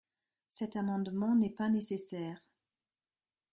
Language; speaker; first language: French; non-native, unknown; German